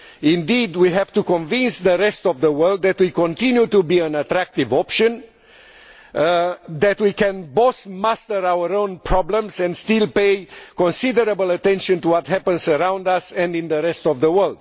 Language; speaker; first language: English; non-native, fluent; Romanian